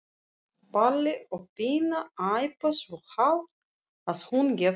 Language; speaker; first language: Icelandic; non-native, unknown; Russian